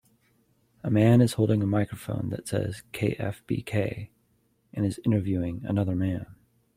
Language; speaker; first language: English; native; English